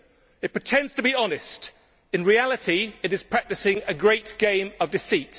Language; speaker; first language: English; native; English